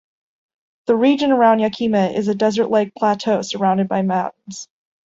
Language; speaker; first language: English; native; English